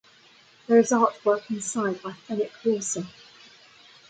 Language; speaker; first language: English; native; English